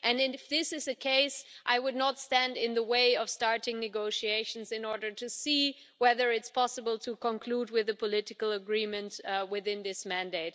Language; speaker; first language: English; non-native, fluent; German